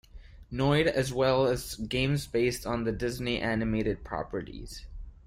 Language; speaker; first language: English; non-native, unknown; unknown